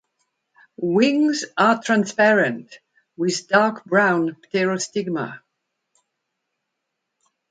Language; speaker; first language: English; non-native, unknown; French